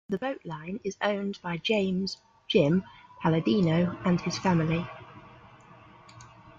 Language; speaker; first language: English; native; English